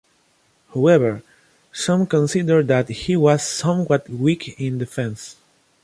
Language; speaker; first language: English; non-native, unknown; Spanish